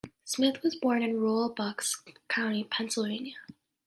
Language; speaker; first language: English; native; English